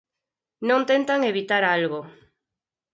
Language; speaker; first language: Galician; native; Galician